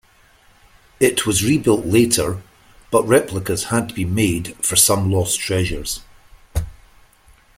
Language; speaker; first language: English; native; English